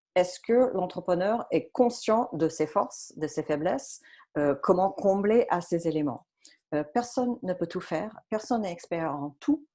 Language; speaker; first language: French; non-native, fluent; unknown